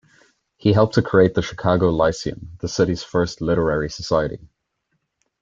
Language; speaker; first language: English; native; English